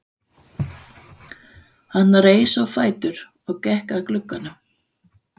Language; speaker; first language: Icelandic; non-native, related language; Danish